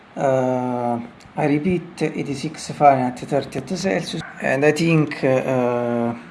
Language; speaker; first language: English; non-native, fluent; Italian